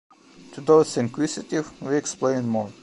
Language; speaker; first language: English; non-native, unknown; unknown